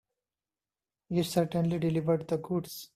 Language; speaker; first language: English; non-native, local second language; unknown